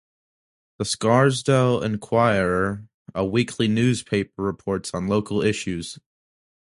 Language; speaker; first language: English; native; English